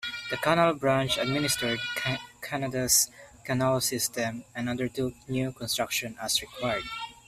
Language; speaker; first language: English; non-native, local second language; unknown